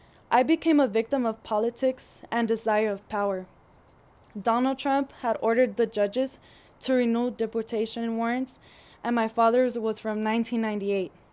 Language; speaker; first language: English; early bilingual, other home language; Spanish